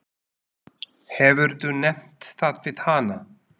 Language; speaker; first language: Icelandic; non-native, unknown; Slovak